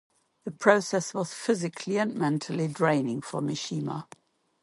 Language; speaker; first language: English; non-native, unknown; German